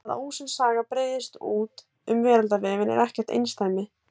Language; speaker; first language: Icelandic; native; Icelandic